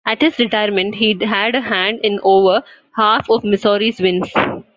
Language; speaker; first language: English; non-native, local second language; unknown